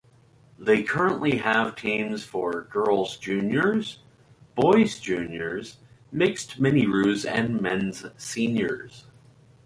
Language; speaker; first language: English; native; English